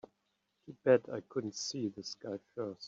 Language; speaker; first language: English; native; English